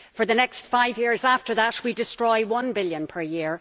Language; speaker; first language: English; native; English